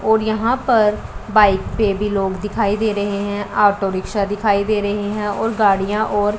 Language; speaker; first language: Hindi; non-native, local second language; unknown